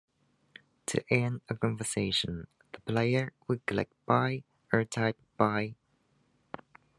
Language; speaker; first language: English; non-native, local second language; Cantonese